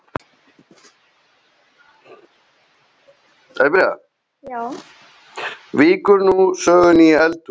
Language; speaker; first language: Icelandic; non-native, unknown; Slovenian